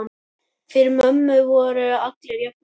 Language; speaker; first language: Icelandic; native; Icelandic